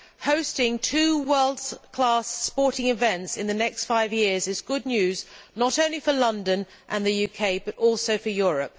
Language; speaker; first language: English; native; English